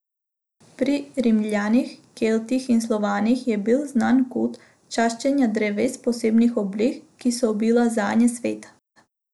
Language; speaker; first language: Slovenian; non-native, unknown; Macedonian